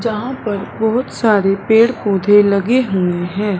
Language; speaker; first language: Hindi; non-native, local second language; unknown